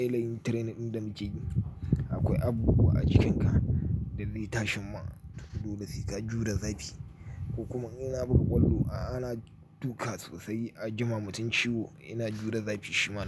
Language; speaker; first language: Hausa; native; Hausa